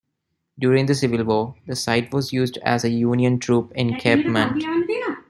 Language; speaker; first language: English; non-native, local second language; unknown